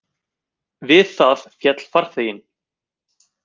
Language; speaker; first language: Icelandic; native; Icelandic